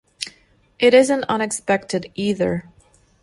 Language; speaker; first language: English; non-native, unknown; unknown